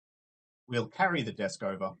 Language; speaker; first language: English; native; English